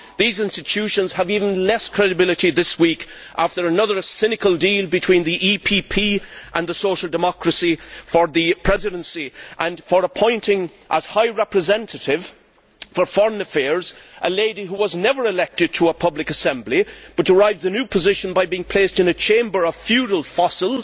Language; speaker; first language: English; native; English